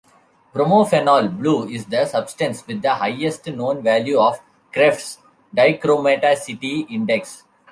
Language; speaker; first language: English; non-native, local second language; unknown